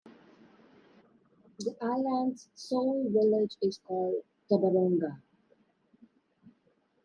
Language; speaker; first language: English; non-native, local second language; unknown